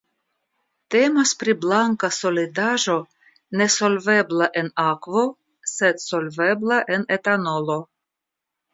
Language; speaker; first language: Esperanto; non-native, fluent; Russian